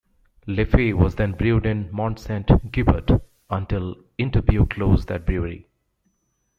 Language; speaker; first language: English; native; English